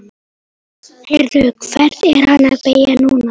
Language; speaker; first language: Icelandic; non-native, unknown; Polish